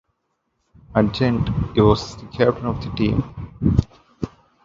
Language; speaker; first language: English; non-native, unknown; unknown